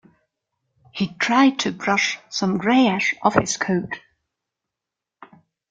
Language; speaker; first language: English; non-native, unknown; German